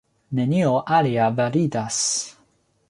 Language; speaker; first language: Esperanto; non-native, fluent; Chinese